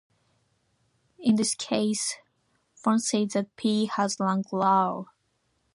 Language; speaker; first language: English; non-native, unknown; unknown